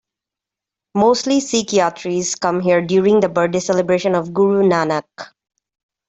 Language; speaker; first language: English; native; English